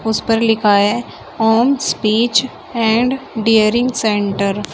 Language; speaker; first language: Hindi; native; Hindi